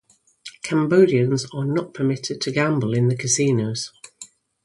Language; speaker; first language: English; native; English